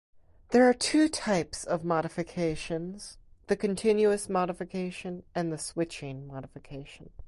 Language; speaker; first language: English; native; English